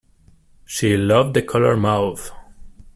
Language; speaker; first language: English; non-native, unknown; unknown